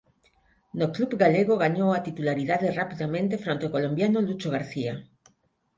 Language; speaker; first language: Galician; non-native, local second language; Spanish